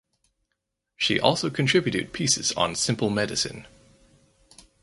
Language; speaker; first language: English; native; English